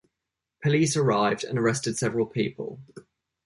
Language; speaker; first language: English; native; English